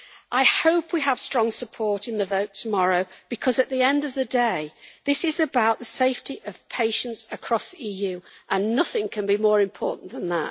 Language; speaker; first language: English; native; English